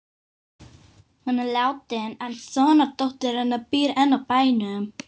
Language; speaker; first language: Icelandic; non-native, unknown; English